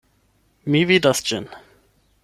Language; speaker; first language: Esperanto; non-native, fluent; German